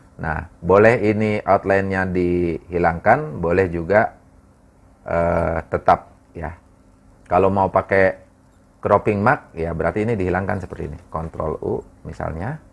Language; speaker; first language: Indonesian; non-native, local second language; Sundanese